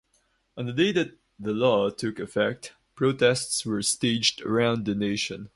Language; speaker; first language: English; non-native, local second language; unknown